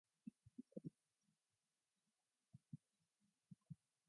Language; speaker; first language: English; non-native, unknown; Mongolian